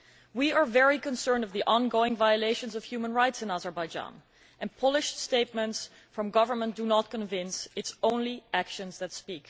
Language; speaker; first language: English; non-native, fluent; Dutch